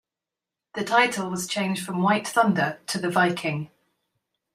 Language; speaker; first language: English; native; English